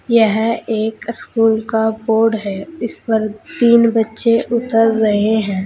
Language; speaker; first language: Hindi; native; Hindi